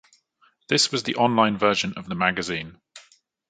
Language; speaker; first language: English; native; English